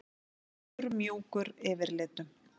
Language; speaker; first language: Icelandic; native; Icelandic